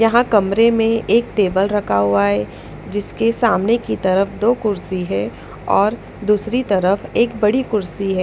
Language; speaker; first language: Hindi; non-native, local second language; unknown